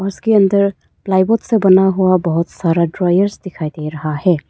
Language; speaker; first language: Hindi; early bilingual, other home language; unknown